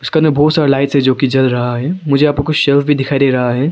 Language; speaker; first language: Hindi; early bilingual, other home language; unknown